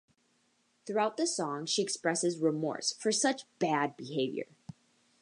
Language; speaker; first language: English; native; English